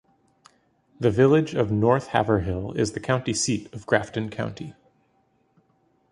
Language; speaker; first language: English; native; English